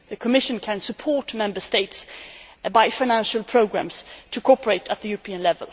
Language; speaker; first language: English; non-native, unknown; Swedish